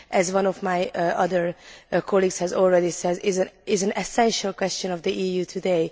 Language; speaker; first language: English; non-native, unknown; Hungarian